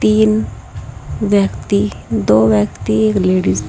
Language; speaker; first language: Hindi; native; Hindi